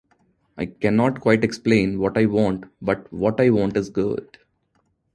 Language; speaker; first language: English; non-native, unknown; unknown